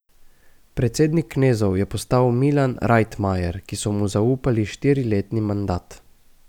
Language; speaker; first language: Slovenian; native; Slovenian